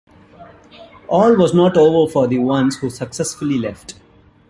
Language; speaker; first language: English; non-native, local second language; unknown